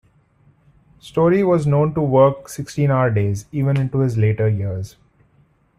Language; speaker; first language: English; non-native, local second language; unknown